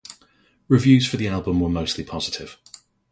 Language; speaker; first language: English; native; English